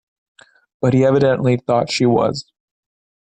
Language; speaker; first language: English; native; English